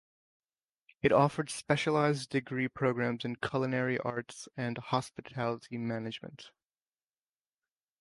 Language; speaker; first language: English; native; English